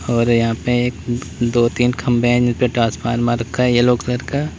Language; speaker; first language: Hindi; native; Hindi